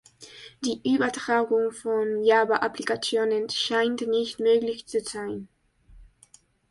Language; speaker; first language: German; non-native, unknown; Spanish